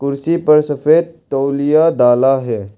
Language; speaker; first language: Hindi; non-native, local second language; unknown